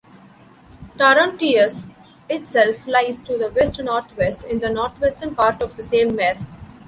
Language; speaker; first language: English; non-native, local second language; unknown